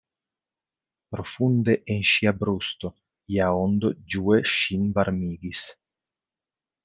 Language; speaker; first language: Esperanto; non-native, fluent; Italian